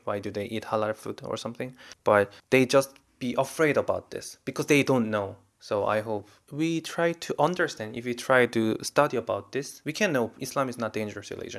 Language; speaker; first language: English; non-native, fluent; Korean